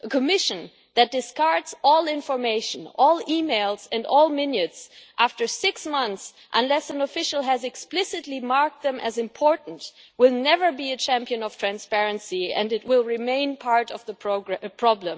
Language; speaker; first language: English; non-native, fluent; German